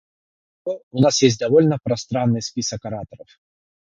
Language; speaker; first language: Russian; non-native, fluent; Georgian